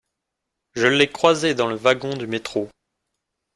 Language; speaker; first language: French; non-native, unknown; English